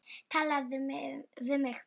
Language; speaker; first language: Icelandic; non-native, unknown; Polish